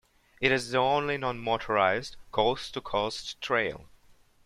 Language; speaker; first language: English; non-native, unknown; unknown